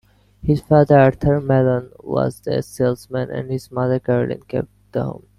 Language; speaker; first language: English; non-native, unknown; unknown